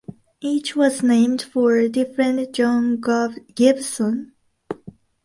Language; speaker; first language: English; non-native, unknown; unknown